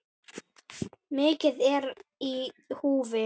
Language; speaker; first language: Icelandic; native; Icelandic